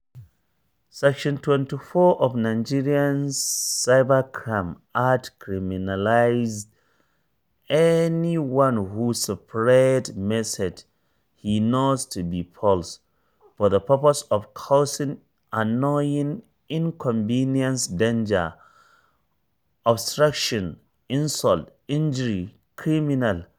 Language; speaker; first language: English; non-native, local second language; Hausa